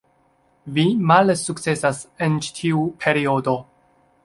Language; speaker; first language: Esperanto; non-native, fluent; Chinese